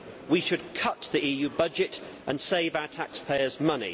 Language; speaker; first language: English; native; English